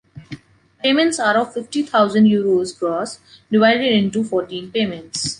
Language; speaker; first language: English; non-native, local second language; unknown